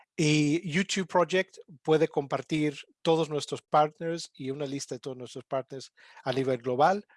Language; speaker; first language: Spanish; non-native, fluent; English